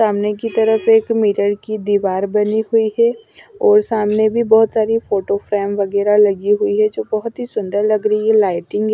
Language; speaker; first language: Hindi; non-native, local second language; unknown